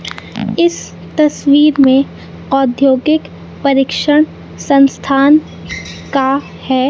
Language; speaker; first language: Hindi; native; Hindi